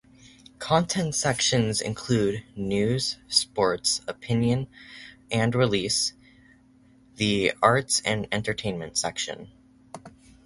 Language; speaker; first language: English; native; English